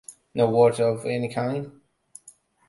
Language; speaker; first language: English; non-native, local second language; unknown